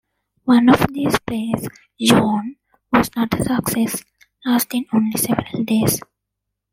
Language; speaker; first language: English; non-native, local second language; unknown